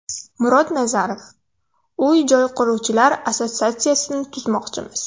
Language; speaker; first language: Uzbek; non-native, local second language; Russian